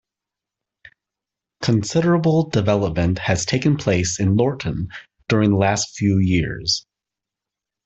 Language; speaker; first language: English; native; English